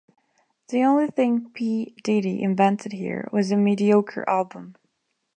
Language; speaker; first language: English; non-native, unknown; Spanish